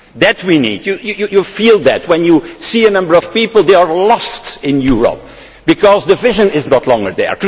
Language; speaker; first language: English; non-native, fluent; Dutch